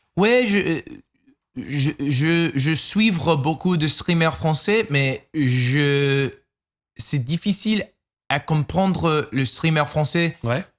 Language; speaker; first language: French; non-native, learner; English